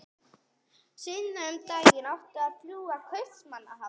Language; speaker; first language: Icelandic; non-native, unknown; English